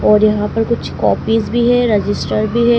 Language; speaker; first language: Hindi; native; Hindi